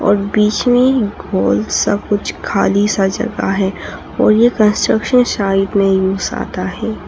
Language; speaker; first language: Hindi; non-native, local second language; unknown